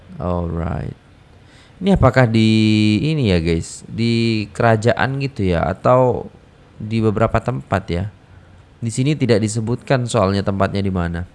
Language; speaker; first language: Indonesian; native; Indonesian